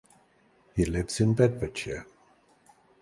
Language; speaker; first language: English; native; English